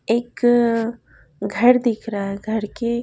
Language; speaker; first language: Hindi; native; Hindi